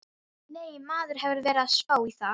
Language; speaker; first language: Icelandic; non-native, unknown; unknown